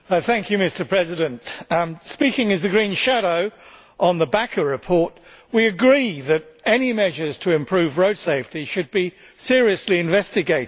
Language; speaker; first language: English; native; English